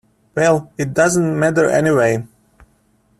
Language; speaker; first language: English; native; English